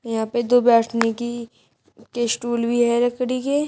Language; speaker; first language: Hindi; native; Hindi